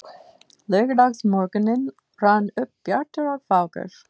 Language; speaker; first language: Icelandic; non-native, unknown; English